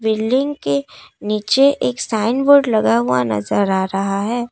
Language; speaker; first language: Hindi; non-native, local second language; Assamese